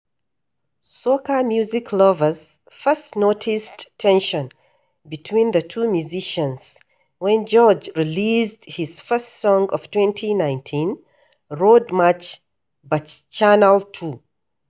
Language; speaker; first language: English; non-native, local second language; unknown